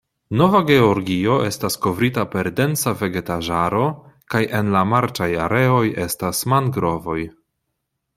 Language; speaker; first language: Esperanto; non-native, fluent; Polish